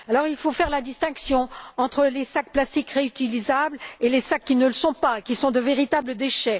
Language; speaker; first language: French; native; French